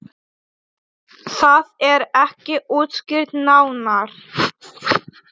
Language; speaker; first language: Icelandic; non-native, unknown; Polish